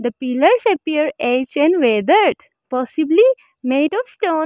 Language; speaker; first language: English; non-native, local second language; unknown